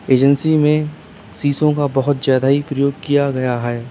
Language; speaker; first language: Hindi; native; Hindi